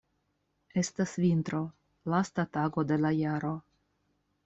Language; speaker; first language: Esperanto; non-native, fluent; Russian